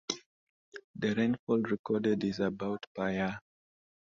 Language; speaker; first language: English; non-native, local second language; Swahili